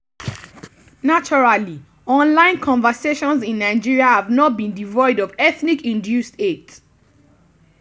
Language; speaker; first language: English; non-native, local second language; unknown